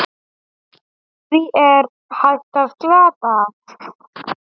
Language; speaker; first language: Icelandic; non-native, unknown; Polish